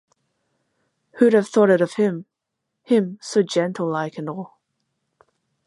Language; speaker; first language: English; non-native, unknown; Chinese